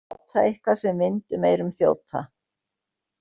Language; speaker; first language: Icelandic; native; Icelandic